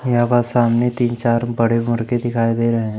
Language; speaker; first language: Hindi; native; Hindi